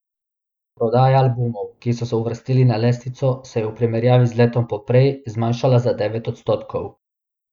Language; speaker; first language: Slovenian; non-native, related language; Bosnian